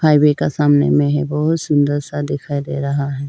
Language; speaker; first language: Hindi; non-native, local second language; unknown